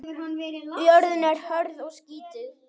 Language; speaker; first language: Icelandic; native; Icelandic